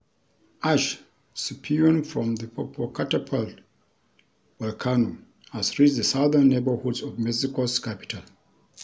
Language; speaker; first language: English; non-native, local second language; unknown